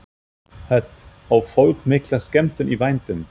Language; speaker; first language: Icelandic; non-native, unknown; German